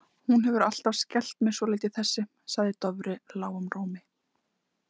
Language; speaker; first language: Icelandic; native; Icelandic